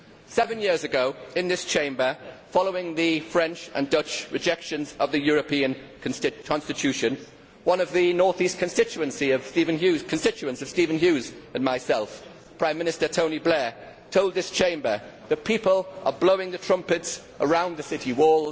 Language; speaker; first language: English; native; English